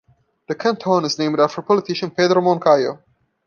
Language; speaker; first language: English; non-native, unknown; Portuguese